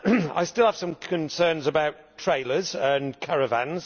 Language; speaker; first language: English; native; English